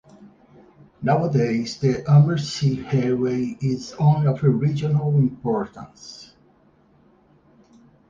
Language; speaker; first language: English; non-native, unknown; Portuguese